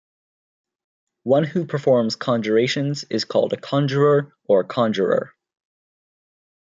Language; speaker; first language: English; native; English